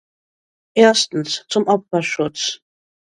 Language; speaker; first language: German; native; German